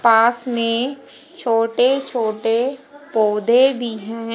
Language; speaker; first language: Hindi; native; Hindi